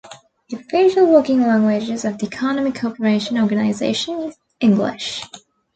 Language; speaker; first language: English; native; English